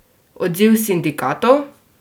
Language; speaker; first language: Slovenian; native; Slovenian